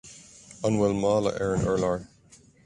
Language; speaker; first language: Irish; native; Irish